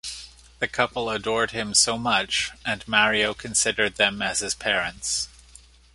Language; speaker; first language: English; native; English